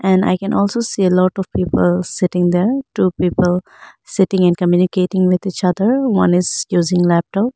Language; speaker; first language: English; non-native, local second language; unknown